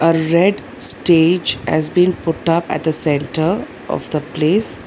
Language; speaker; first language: English; non-native, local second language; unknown